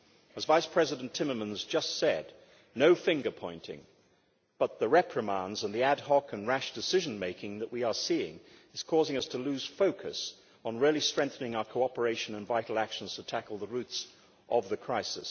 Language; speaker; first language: English; native; English